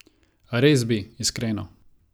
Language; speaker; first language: Slovenian; non-native, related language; Croatian